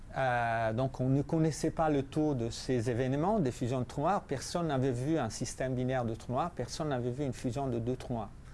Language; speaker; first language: French; non-native, fluent; Italian